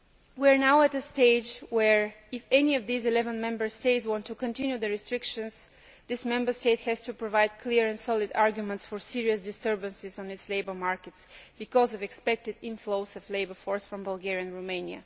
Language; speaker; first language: English; non-native, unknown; Bulgarian